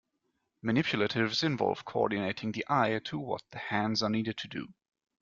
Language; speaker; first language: English; non-native, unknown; German